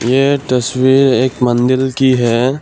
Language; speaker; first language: Hindi; non-native, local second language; Assamese